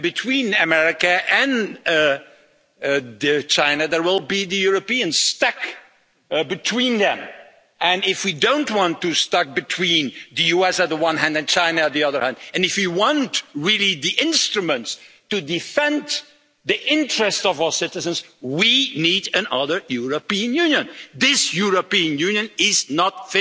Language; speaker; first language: English; non-native, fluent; Dutch